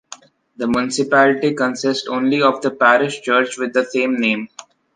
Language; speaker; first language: English; non-native, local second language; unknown